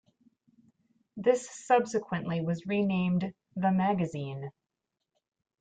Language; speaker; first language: English; non-native, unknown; German